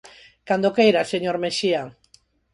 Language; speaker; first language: Galician; non-native, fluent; Spanish